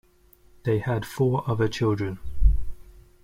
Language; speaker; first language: English; native; English